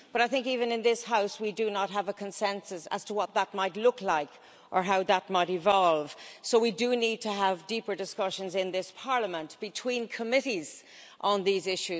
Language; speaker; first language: English; native; English